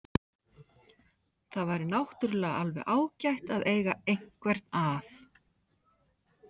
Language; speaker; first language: Icelandic; non-native, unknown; Filipino